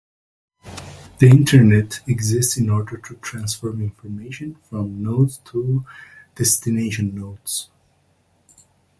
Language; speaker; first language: English; native; English